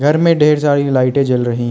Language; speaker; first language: Hindi; non-native, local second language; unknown